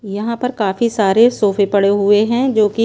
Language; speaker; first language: Hindi; non-native, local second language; Punjabi